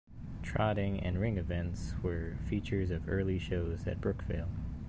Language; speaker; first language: English; native; English